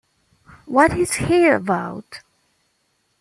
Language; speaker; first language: English; non-native, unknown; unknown